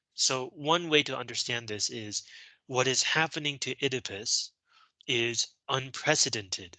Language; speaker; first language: English; non-native, fluent; Chinese